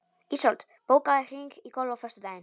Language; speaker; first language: Icelandic; non-native, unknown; Polish